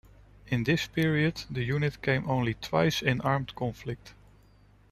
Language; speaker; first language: English; non-native, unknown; Dutch